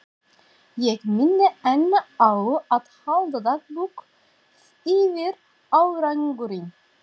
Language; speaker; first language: Icelandic; non-native, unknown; Turkish